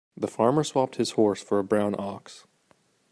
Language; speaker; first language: English; native; English